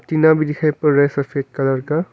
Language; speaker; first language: Hindi; non-native, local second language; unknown